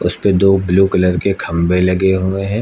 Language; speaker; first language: Hindi; native; Hindi